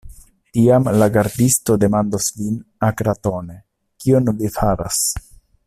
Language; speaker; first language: Esperanto; non-native, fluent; Italian